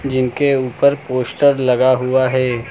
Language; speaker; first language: Hindi; native; Hindi